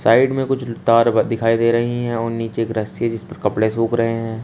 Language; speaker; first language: Hindi; native; Hindi